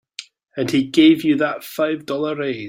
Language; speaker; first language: English; native; English